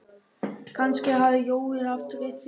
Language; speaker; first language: Icelandic; non-native, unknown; German